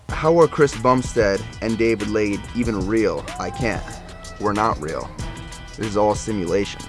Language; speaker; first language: English; native; English